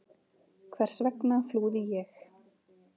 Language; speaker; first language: Icelandic; native; Icelandic